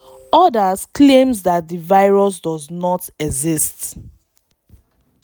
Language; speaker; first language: English; non-native, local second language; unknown